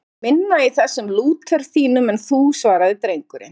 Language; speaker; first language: Icelandic; native; Icelandic